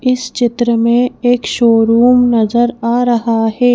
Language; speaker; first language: Hindi; native; Hindi